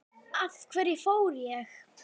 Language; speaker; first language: Icelandic; native; Icelandic